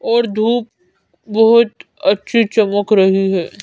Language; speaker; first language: Hindi; native; Hindi